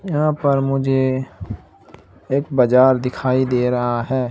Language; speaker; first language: Hindi; native; Hindi